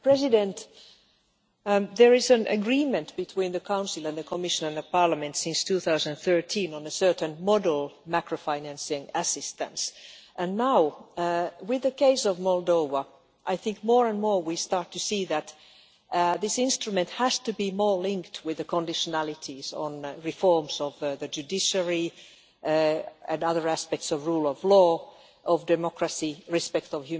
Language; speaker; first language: English; non-native, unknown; Finnish